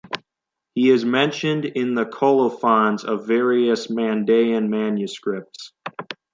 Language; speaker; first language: English; native; English